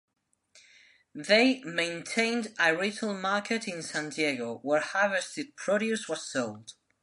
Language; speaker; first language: English; non-native, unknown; Spanish